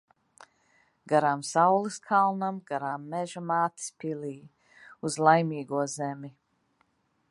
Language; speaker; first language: Latvian; early bilingual, heritage; Latvian